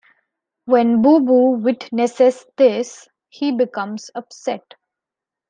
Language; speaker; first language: English; non-native, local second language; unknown